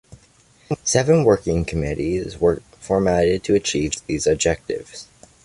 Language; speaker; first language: English; native; English